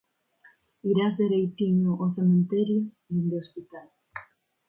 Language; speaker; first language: Galician; non-native, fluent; Spanish